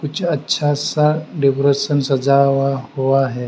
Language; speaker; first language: Hindi; native; Hindi